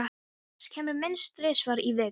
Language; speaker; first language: Icelandic; non-native, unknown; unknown